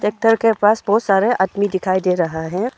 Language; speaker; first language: Hindi; non-native, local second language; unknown